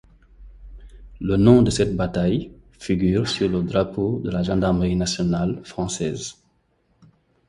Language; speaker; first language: French; non-native, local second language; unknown